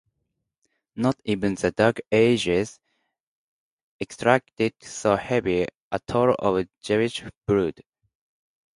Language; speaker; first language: English; non-native, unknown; Japanese